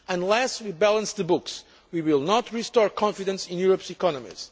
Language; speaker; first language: English; non-native, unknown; Portuguese